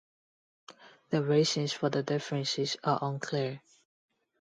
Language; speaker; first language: English; non-native, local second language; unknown